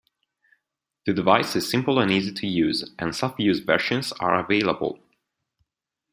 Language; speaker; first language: English; non-native, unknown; Italian